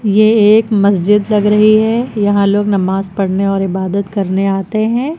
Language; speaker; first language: Hindi; native; Hindi